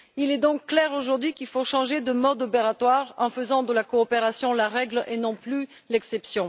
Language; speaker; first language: French; non-native, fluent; Bulgarian